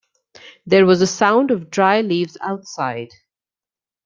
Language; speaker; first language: English; non-native, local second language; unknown